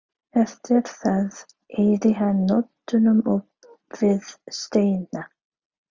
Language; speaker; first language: Icelandic; non-native, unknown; Filipino